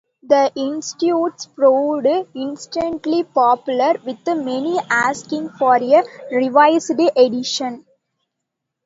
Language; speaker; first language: English; non-native, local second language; Tamil